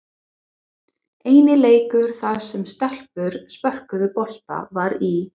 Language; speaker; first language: Icelandic; non-native, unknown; English